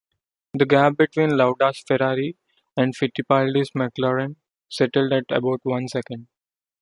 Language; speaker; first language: English; non-native, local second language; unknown